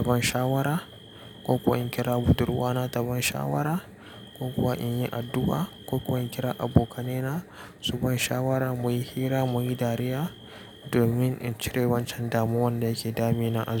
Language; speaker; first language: Hausa; native; Hausa